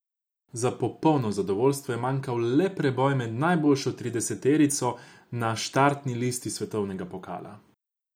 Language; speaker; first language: Slovenian; non-native, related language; Croatian